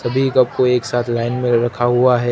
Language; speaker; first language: Hindi; non-native, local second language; Gujarati